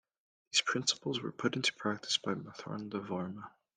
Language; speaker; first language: English; native; English